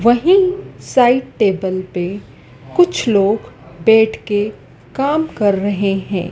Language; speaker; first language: Hindi; native; Hindi